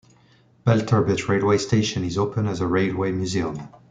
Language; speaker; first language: English; non-native, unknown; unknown